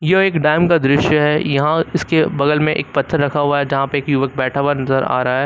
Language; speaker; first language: Hindi; native; Hindi